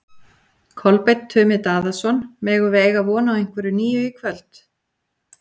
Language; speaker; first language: Icelandic; native; Icelandic